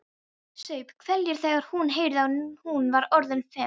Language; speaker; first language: Icelandic; non-native, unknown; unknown